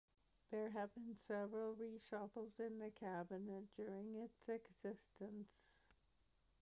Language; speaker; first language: English; native; English